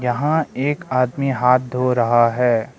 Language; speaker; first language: Hindi; non-native, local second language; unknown